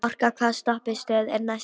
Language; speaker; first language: Icelandic; non-native, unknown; Polish